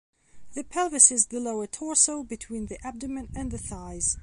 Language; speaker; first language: English; non-native, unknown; Belarusian